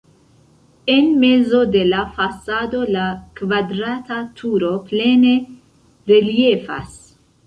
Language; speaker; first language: Esperanto; non-native, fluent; Central Kurdish